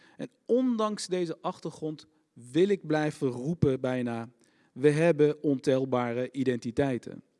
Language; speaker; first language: Dutch; early bilingual, other home language; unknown